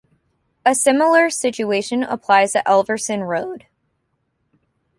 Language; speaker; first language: English; native; English